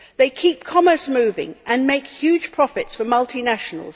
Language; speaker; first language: English; native; English